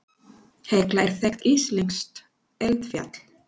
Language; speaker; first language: Icelandic; non-native, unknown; Spanish